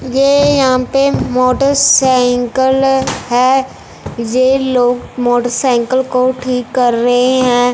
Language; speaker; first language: Hindi; non-native, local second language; Punjabi